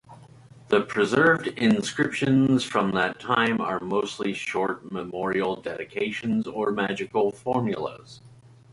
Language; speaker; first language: English; native; English